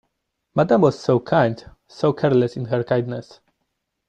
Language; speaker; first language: English; non-native, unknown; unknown